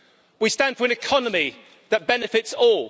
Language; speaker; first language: English; native; English